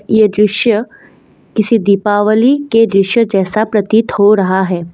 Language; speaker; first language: Hindi; non-native, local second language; Assamese